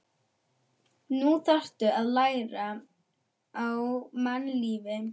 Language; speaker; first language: Icelandic; non-native, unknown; German